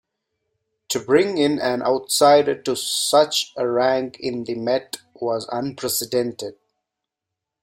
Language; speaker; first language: English; non-native, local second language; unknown